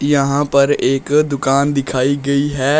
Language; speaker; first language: Hindi; native; Hindi